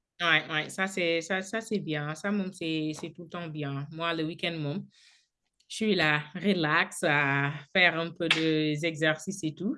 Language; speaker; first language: French; non-native, local second language; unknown